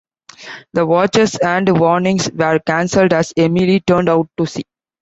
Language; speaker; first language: English; non-native, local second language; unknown